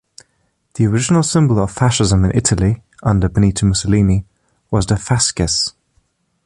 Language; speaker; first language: English; native; English